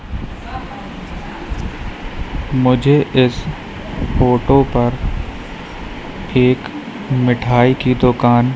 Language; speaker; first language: Hindi; native; Hindi